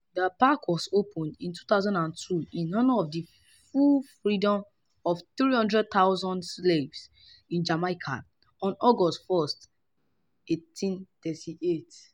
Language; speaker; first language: English; non-native, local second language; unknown